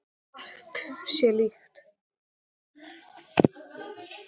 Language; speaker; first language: Icelandic; non-native, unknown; English